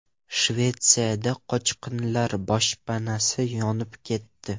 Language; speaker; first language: Uzbek; non-native, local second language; Russian